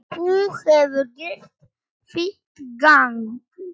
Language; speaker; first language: Icelandic; non-native, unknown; Polish